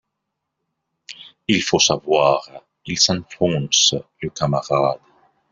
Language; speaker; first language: French; non-native, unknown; English